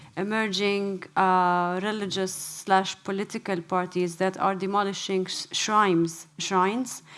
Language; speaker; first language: English; non-native, fluent; Arabic